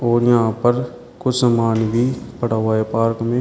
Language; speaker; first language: Hindi; native; Hindi